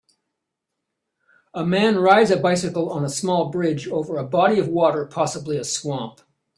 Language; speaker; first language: English; native; English